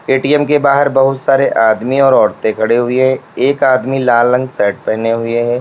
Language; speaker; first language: Hindi; native; Hindi